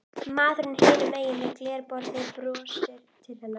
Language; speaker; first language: Icelandic; native; Icelandic